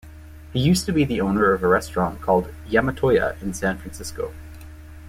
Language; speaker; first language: English; native; English